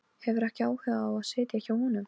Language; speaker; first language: Icelandic; non-native, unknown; Polish